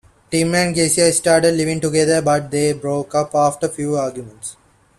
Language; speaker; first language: English; non-native, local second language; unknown